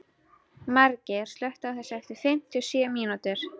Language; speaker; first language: Icelandic; native; Icelandic